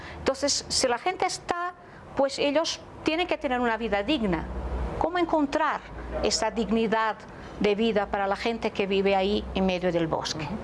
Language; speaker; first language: Spanish; non-native, related language; Portuguese